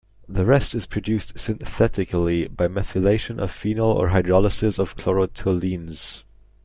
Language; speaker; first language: English; native; English